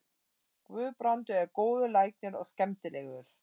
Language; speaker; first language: Icelandic; non-native, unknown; German